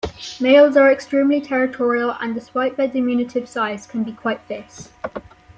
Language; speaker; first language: English; native; English